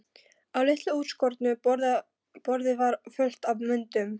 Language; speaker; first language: Icelandic; non-native, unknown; Polish